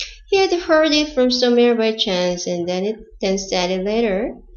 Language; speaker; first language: English; non-native, fluent; Korean